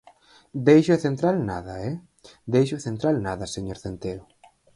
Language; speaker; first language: Galician; native; Galician